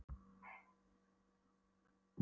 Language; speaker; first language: Icelandic; non-native, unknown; Polish